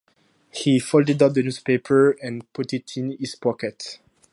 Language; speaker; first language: English; non-native, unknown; French